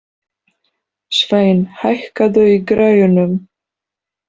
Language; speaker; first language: Icelandic; non-native, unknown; Polish